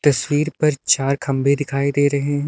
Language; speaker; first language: Hindi; native; Hindi